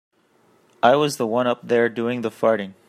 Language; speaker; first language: English; native; English